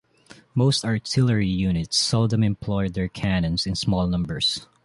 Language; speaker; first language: English; non-native, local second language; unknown